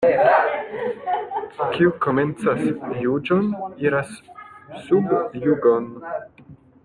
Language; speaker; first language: Esperanto; non-native, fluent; French